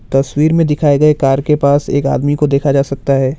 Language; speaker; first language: Hindi; non-native, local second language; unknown